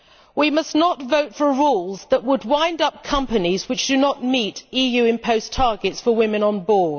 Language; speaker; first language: English; native; English